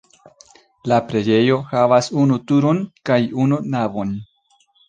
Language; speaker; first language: Esperanto; non-native, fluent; Spanish